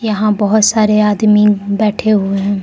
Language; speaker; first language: Hindi; non-native, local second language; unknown